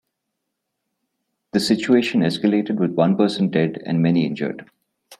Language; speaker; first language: English; non-native, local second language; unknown